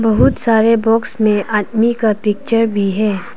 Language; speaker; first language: Hindi; non-native, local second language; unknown